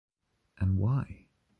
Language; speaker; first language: English; native; English